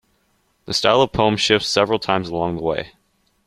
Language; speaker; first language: English; native; English